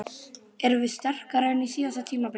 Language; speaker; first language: Icelandic; native; Icelandic